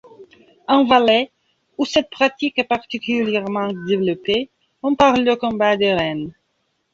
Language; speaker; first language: French; non-native, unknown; Belarusian